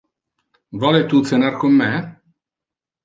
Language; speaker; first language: Interlingua; non-native, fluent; Italian